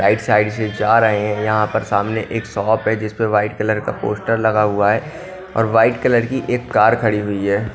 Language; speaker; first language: Hindi; non-native, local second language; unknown